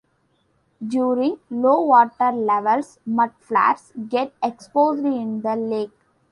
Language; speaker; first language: English; non-native, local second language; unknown